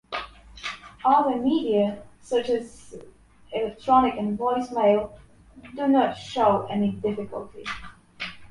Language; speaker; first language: English; non-native, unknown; Polish